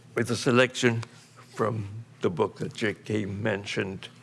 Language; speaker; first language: English; early bilingual, other home language; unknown